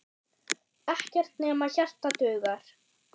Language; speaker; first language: Icelandic; non-native, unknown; German